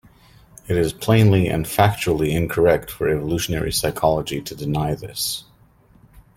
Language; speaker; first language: English; native; English